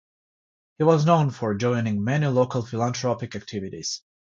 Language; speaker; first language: English; non-native, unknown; Georgian